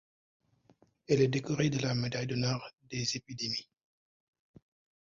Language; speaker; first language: French; non-native, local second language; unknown